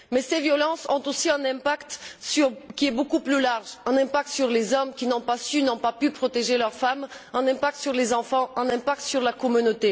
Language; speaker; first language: French; non-native, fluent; Bulgarian